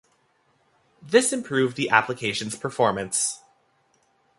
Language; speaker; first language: English; native; English